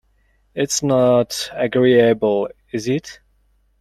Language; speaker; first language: English; non-native, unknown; Mongolian